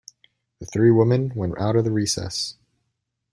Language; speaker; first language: English; native; English